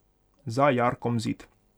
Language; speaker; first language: Slovenian; non-native, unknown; Hungarian